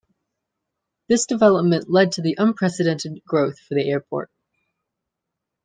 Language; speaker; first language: English; native; English